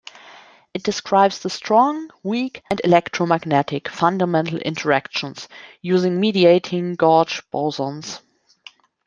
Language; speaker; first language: English; non-native, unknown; German